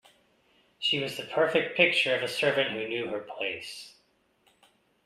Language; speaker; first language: English; native; English